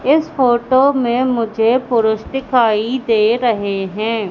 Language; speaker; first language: Hindi; native; Hindi